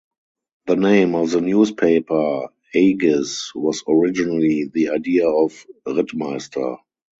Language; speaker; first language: English; non-native, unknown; German